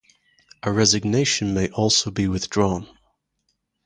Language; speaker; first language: English; native; English